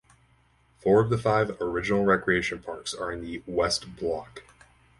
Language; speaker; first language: English; native; English